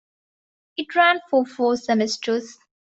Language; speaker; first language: English; non-native, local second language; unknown